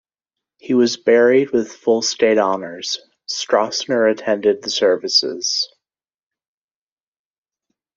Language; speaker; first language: English; native; English